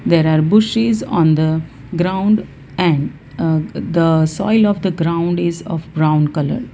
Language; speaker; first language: English; non-native, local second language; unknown